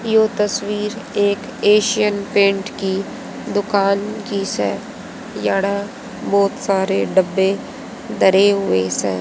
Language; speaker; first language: Hindi; native; Hindi